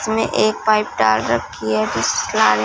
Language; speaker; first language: Hindi; non-native, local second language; Punjabi